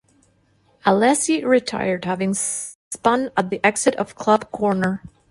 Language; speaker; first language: English; non-native, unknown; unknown